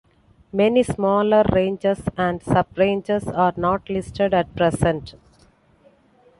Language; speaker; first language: English; non-native, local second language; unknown